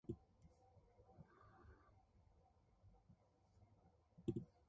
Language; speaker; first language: English; non-native, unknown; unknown